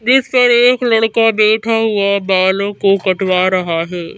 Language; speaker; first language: Hindi; native; Hindi